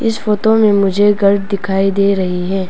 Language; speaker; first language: Hindi; non-native, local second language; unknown